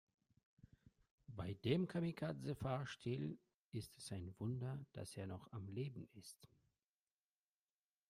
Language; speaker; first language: German; non-native, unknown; Russian